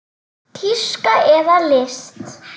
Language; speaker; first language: Icelandic; native; Icelandic